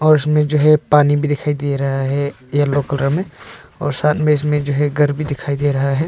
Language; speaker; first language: Hindi; non-native, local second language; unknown